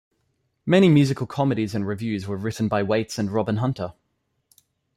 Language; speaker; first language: English; native; English